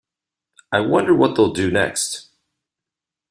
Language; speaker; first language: English; native; English